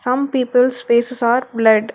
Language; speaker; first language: English; non-native, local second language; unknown